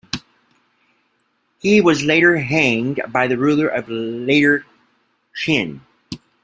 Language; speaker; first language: English; native; English